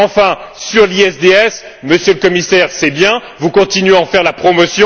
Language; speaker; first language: French; native; French